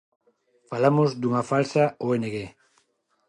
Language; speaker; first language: Galician; non-native, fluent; Spanish